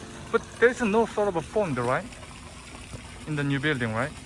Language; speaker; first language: English; non-native, fluent; Korean